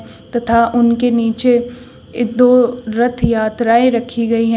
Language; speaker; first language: Hindi; native; Hindi